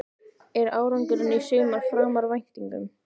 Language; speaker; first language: Icelandic; native; Icelandic